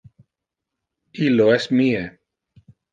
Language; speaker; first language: Interlingua; non-native, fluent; Italian